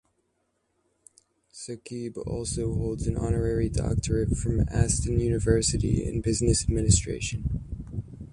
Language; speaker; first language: English; native; English